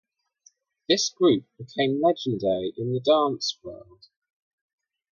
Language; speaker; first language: English; native; English